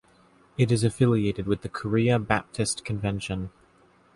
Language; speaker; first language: English; native; English